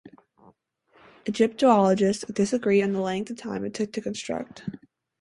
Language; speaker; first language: English; native; English